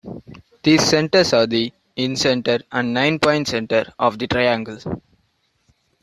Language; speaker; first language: English; non-native, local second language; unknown